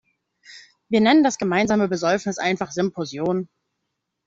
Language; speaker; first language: German; native; German